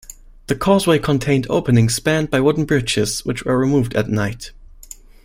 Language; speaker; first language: English; non-native, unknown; German